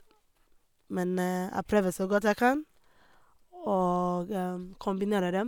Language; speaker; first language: Norwegian; non-native, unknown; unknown